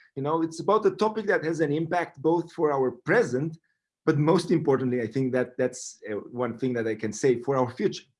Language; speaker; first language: English; non-native, fluent; Romanian